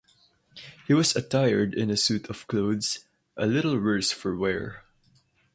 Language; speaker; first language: English; non-native, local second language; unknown